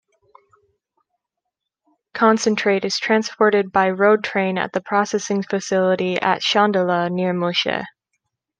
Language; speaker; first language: English; native; English